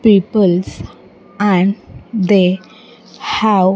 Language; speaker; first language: English; non-native, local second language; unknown